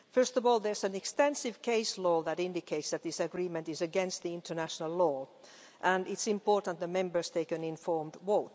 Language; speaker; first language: English; non-native, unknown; Finnish